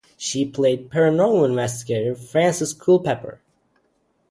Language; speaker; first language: English; native; English